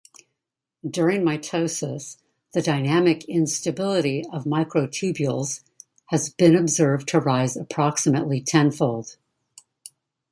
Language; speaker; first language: English; native; English